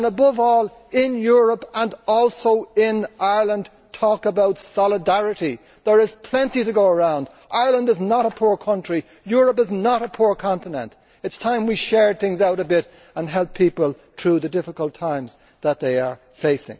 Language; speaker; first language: English; native; English